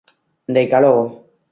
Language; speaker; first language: Galician; native; Galician